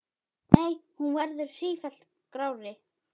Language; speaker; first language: Icelandic; native; Icelandic